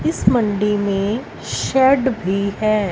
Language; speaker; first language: Hindi; non-native, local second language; Punjabi